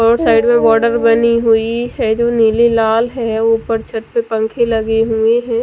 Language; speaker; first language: Hindi; non-native, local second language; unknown